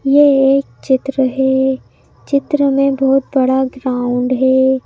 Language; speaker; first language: Hindi; native; Hindi